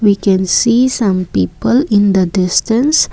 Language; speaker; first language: English; non-native, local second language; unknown